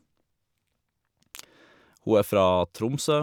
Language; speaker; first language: Norwegian; native; Norwegian